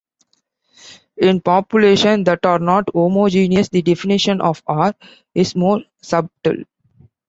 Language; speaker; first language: English; non-native, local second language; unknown